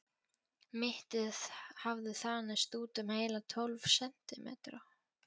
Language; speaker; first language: Icelandic; non-native, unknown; Polish